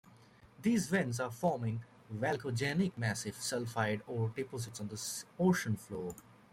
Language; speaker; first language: English; native; English